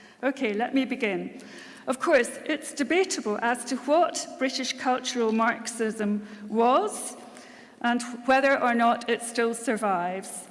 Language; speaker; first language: English; native; English